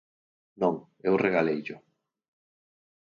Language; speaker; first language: Galician; native; Galician